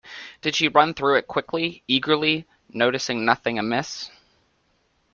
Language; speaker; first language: English; native; English